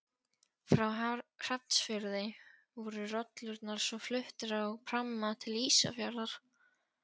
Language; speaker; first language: Icelandic; non-native, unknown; Polish